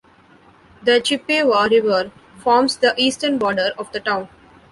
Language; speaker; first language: English; non-native, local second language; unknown